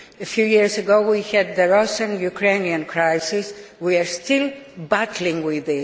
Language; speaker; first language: English; non-native, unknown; Greek